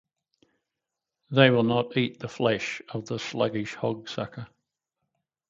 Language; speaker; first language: English; native; English